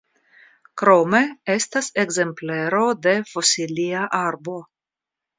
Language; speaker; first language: Esperanto; non-native, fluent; Russian